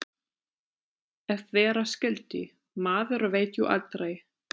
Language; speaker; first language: Icelandic; non-native, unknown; German